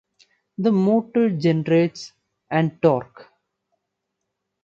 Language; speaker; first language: English; non-native, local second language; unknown